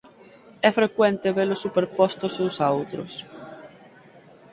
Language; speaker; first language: Galician; native; Galician